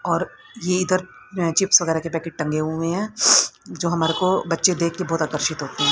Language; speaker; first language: Hindi; native; Hindi